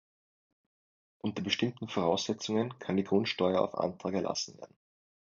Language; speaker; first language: German; native; German